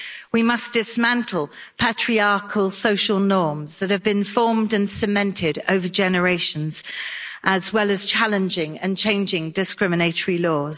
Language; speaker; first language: English; native; English